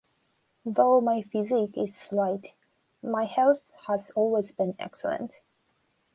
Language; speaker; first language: English; non-native, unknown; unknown